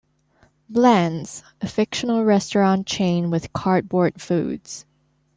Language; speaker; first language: English; non-native, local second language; Cantonese